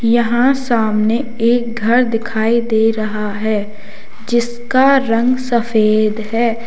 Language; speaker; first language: Hindi; native; Hindi